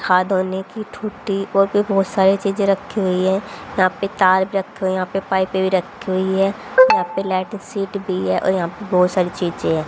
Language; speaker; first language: Hindi; native; Hindi